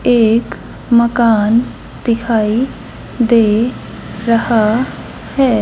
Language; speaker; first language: Hindi; native; Hindi